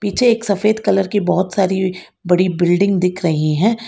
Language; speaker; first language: Hindi; non-native, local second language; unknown